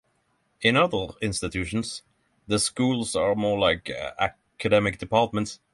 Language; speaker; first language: English; non-native, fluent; Norwegian